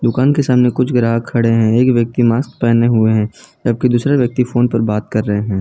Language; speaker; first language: Hindi; non-native, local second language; Gujarati